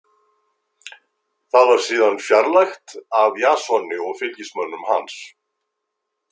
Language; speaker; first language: Icelandic; native; Icelandic